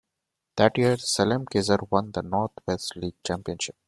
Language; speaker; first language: English; non-native, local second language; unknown